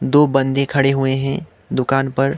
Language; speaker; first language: Hindi; non-native, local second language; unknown